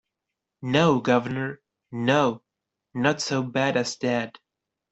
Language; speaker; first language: English; non-native, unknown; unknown